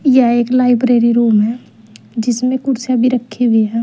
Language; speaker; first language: Hindi; native; Hindi